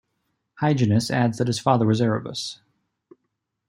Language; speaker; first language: English; native; English